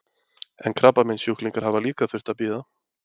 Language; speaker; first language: Icelandic; native; Icelandic